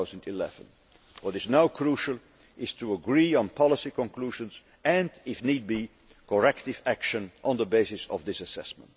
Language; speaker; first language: English; non-native, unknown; Dutch